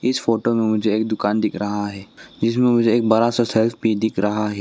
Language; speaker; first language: Hindi; non-native, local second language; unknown